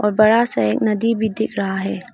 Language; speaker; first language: Hindi; non-native, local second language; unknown